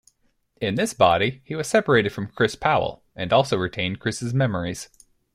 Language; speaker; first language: English; native; English